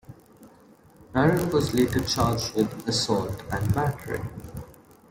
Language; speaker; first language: English; non-native, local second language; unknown